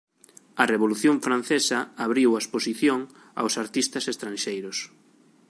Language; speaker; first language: Galician; native; Galician